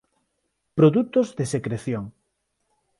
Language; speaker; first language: Galician; non-native, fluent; Spanish